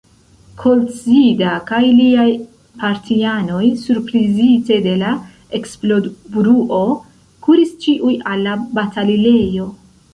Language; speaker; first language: Esperanto; non-native, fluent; Central Kurdish